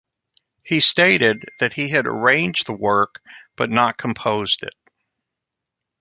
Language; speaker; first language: English; native; English